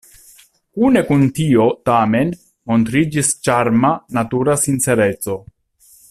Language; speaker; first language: Esperanto; non-native, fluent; Italian